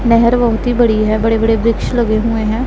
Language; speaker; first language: Hindi; non-native, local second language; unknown